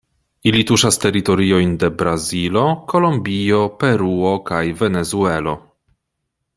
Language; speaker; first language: Esperanto; non-native, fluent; Polish